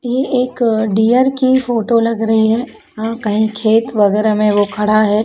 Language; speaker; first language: Hindi; native; Hindi